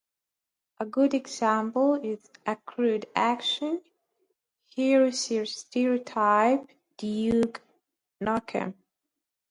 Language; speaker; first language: English; native; English